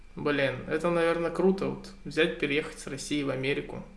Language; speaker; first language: Russian; native; Russian